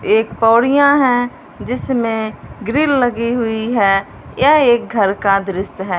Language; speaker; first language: Hindi; non-native, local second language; Punjabi